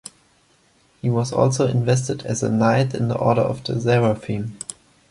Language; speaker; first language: English; non-native, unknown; German